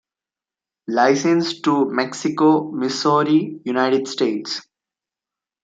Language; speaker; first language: English; non-native, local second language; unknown